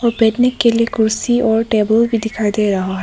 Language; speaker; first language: Hindi; non-native, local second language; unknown